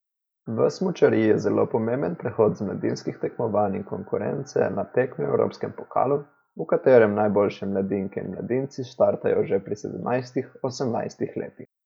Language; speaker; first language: Slovenian; native; Slovenian